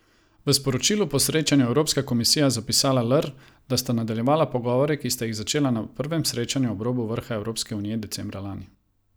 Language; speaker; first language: Slovenian; non-native, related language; Croatian